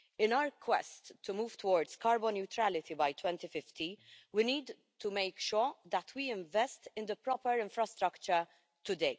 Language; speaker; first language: English; non-native, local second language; Maltese